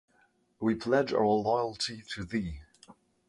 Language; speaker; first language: German; non-native, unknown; French